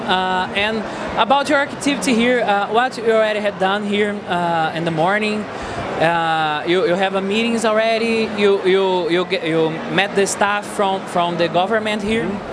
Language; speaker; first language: English; non-native, learner; Portuguese